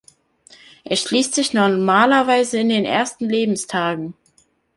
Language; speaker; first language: German; native; German